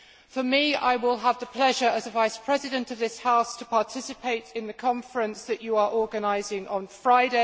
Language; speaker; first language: English; native; English